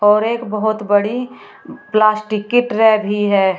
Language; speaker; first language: Hindi; native; Hindi